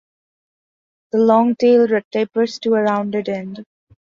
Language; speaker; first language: English; non-native, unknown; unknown